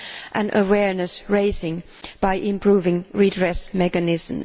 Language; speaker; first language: English; non-native, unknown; Finnish